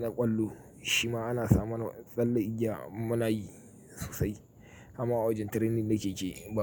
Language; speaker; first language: Hausa; native; Hausa